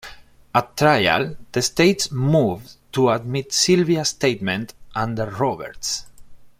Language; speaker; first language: English; non-native, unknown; Spanish